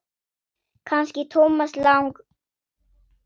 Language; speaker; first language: Icelandic; non-native, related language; Swedish